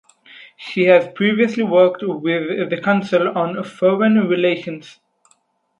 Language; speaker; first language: English; non-native, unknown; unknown